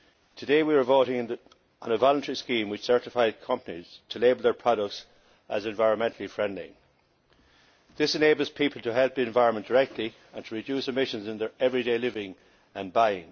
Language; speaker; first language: English; native; English